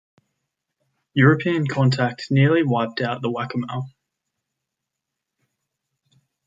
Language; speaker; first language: English; native; English